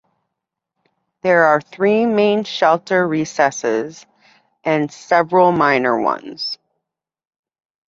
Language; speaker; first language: English; native; English